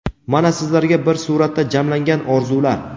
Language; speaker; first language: Uzbek; native; Uzbek